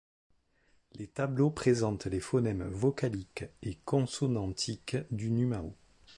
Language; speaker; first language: French; native; French